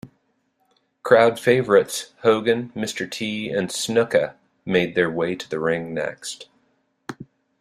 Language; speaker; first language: English; native; English